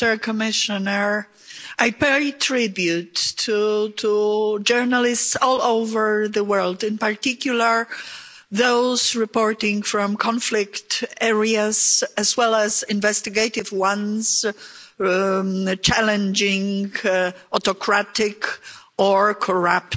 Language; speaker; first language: English; non-native, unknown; Polish